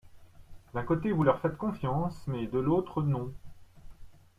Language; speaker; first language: French; non-native, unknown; English